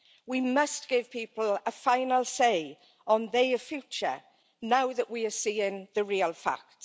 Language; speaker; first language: English; native; English